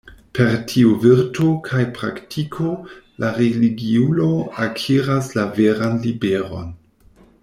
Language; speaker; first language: Esperanto; non-native, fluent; German